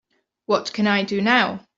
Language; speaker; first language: English; native; English